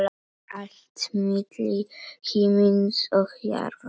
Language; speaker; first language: Icelandic; non-native, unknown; Polish